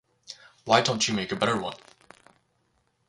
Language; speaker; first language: English; native; English